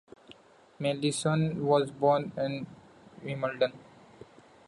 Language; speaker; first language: English; non-native, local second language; Marathi